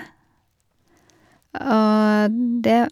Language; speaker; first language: Norwegian; non-native, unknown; Vietnamese